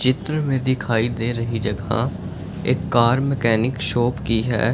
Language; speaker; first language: Hindi; non-native, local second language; Punjabi